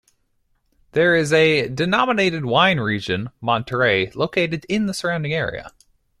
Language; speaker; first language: English; native; English